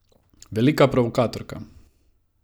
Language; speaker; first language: Slovenian; non-native, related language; Croatian